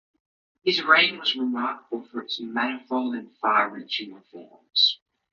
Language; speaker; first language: English; native; English